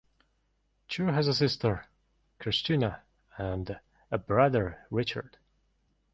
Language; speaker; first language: English; non-native, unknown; Mongolian